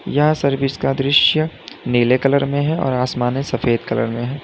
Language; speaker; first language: Hindi; native; Hindi